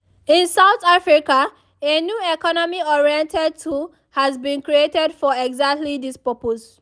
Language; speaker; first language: English; non-native, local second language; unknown